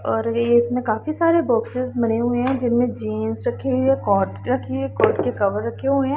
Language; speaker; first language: Hindi; non-native, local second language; Punjabi